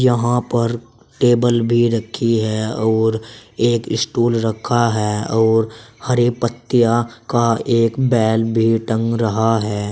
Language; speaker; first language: Hindi; native; Hindi